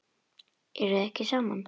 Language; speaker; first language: Icelandic; native; Icelandic